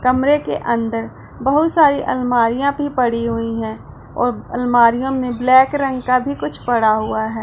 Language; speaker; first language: Hindi; non-native, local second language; Punjabi